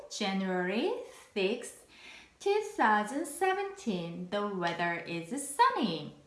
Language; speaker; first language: English; non-native, fluent; Korean